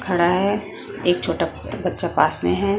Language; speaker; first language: Hindi; non-native, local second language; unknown